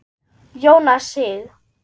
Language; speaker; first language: Icelandic; non-native, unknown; German